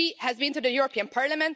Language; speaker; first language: English; non-native, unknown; Hungarian